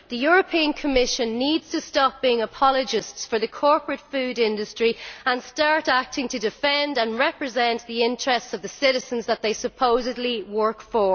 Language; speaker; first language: English; native; English